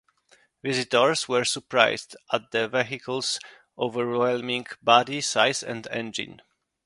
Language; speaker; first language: English; non-native, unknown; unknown